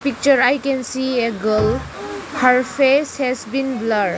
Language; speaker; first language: English; non-native, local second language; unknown